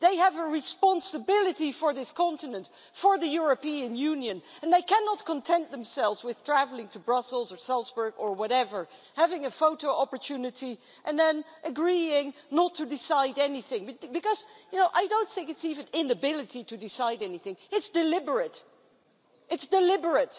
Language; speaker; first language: English; non-native, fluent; Dutch